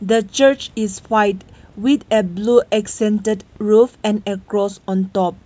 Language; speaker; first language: English; non-native, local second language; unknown